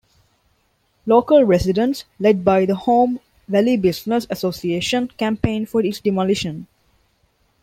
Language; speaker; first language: English; non-native, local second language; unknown